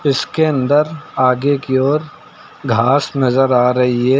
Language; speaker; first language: Hindi; native; Hindi